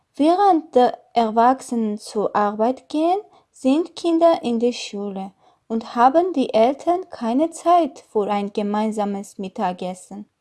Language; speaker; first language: German; non-native, learner; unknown